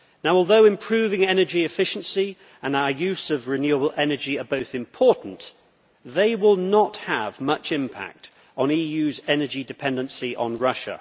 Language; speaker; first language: English; native; English